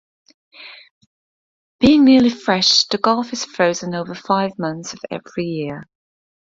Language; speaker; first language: English; non-native, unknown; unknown